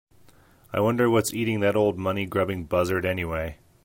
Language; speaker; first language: English; native; English